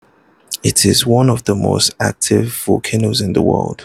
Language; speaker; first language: English; non-native, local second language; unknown